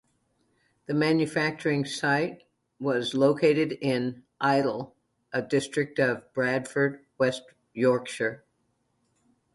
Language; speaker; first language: English; native; English